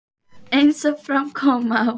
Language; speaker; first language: Icelandic; native; Icelandic